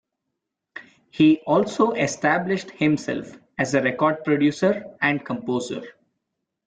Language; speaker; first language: English; non-native, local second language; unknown